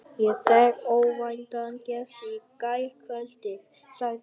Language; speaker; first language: Icelandic; non-native, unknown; Vietnamese